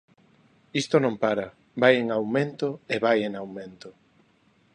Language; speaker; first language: Galician; non-native, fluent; Spanish